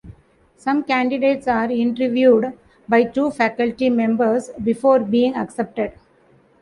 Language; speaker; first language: English; non-native, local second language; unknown